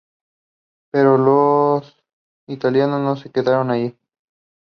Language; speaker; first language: English; non-native, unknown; Spanish